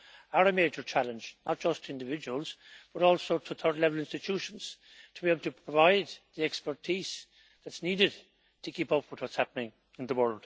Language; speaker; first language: English; native; English